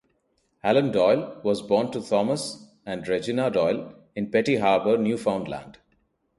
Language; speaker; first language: English; non-native, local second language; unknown